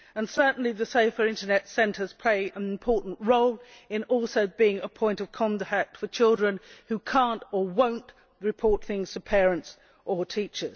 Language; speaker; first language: English; native; English